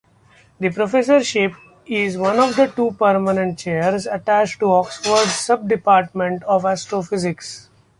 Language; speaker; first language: English; non-native, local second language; Marathi